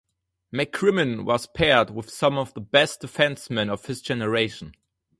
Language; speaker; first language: English; non-native, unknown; German